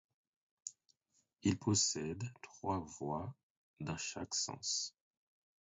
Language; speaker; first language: French; non-native, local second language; Haitian Creole